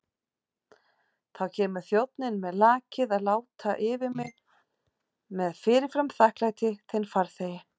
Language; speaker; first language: Icelandic; native; Icelandic